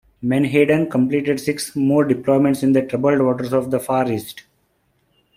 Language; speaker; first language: English; non-native, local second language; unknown